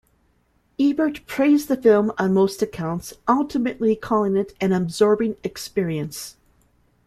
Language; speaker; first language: English; native; English